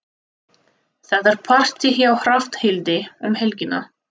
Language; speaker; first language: Icelandic; non-native, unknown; Russian